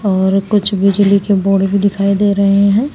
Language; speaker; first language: Hindi; native; Hindi